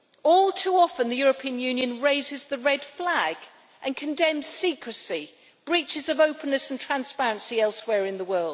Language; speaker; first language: English; native; English